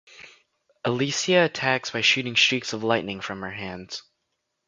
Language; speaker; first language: English; native; English